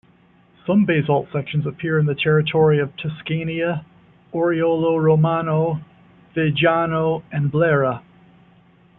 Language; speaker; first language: English; native; English